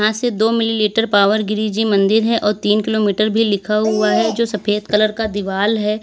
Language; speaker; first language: Hindi; native; Hindi